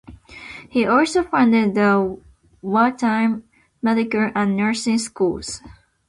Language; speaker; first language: English; non-native, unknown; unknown